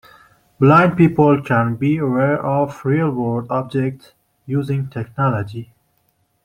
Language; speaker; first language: English; non-native, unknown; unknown